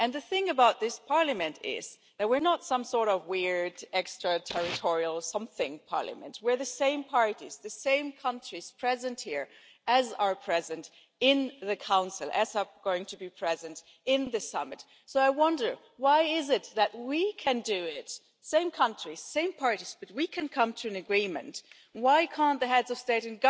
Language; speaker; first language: English; non-native, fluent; German